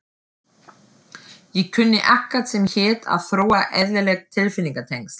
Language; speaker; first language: Icelandic; non-native, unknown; German